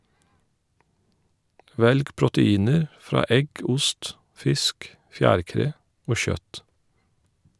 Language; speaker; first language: Norwegian; non-native, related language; Faroese